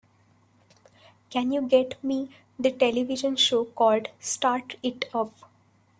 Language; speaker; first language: English; non-native, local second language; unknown